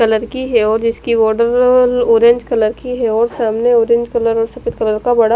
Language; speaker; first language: Hindi; non-native, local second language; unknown